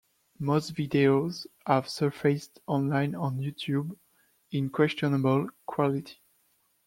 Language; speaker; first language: English; non-native, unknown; French